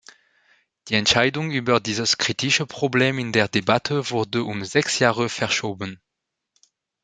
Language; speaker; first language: German; non-native, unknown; French